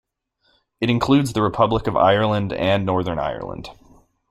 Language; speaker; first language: English; native; English